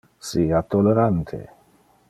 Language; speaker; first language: Interlingua; non-native, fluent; Dutch